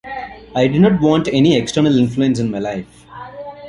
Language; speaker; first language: English; non-native, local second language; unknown